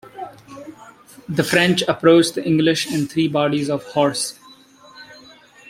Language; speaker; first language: English; non-native, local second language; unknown